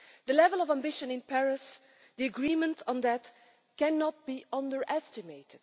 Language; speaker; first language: English; non-native, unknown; Dutch